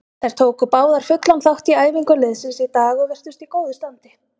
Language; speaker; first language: Icelandic; native; Icelandic